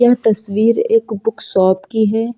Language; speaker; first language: Hindi; native; Hindi